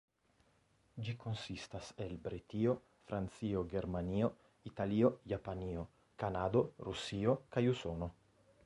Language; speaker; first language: Esperanto; non-native, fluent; Italian